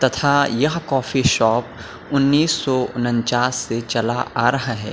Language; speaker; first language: Hindi; native; Hindi